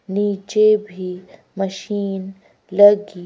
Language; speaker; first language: Hindi; native; Hindi